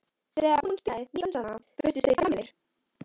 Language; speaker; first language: Icelandic; non-native, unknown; Polish